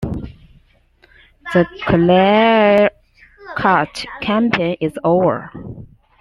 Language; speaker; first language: English; non-native, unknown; Chinese